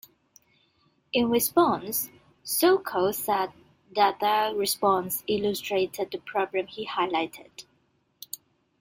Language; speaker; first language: English; non-native, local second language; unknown